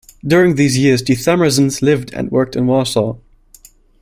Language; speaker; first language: English; non-native, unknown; German